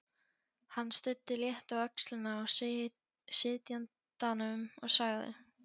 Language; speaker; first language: Icelandic; non-native, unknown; Polish